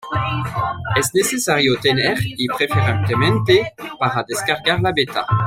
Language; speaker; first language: Spanish; non-native, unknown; French